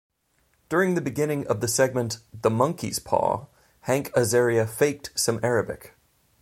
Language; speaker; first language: English; native; English